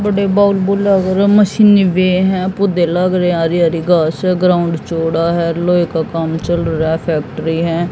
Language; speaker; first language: Hindi; native; Hindi